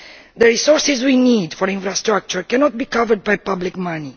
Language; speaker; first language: English; non-native, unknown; Romanian